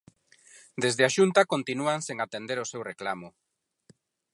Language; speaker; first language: Galician; non-native, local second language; Spanish